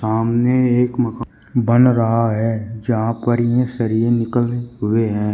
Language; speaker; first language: Hindi; native; Hindi